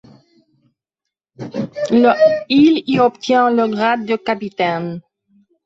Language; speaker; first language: French; non-native, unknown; Belarusian